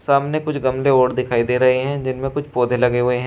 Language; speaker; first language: Hindi; native; Hindi